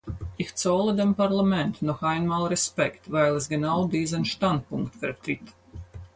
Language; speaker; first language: German; non-native, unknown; Latvian